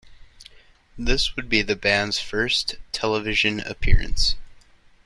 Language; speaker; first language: English; native; English